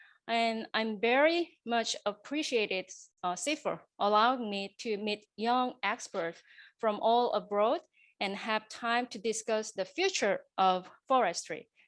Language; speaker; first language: English; non-native, fluent; Korean